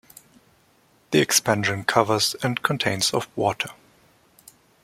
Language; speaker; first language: English; non-native, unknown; German